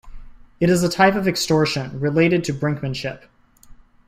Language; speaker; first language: English; native; English